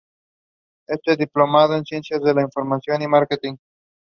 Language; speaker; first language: English; non-native, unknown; Spanish